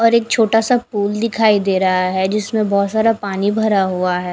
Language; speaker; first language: Hindi; non-native, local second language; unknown